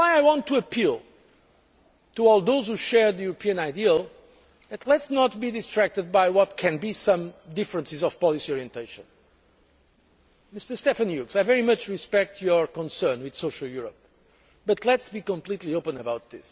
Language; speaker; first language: English; non-native, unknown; Portuguese